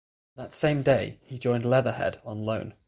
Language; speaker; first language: English; native; English